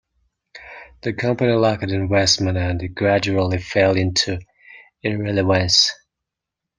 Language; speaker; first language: English; non-native, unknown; Mongolian